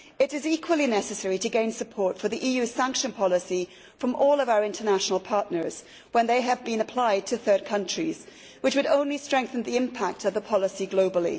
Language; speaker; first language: English; native; English